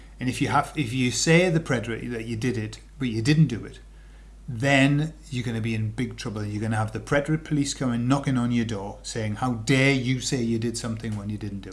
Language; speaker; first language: English; native; English